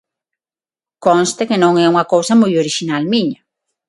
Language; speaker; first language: Galician; non-native, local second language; Spanish